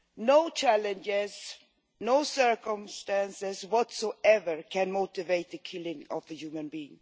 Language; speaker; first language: English; non-native, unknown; Swedish